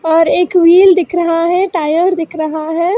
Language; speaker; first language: Hindi; non-native, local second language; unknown